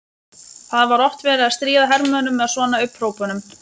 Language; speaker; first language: Icelandic; non-native, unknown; Lithuanian